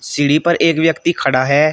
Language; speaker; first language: Hindi; native; Hindi